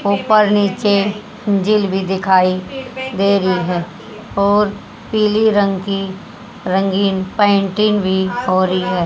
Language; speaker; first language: Hindi; native; Hindi